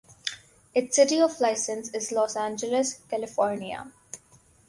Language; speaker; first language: English; non-native, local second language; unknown